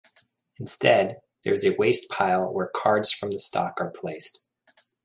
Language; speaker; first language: English; native; English